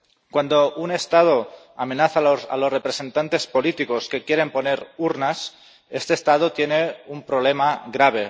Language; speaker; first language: Spanish; non-native, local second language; Catalan